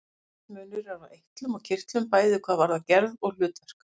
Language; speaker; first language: Icelandic; native; Icelandic